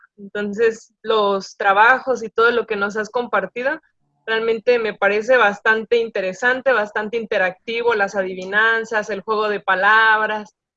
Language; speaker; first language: Spanish; native; Spanish